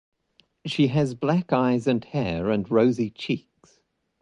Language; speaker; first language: English; native; English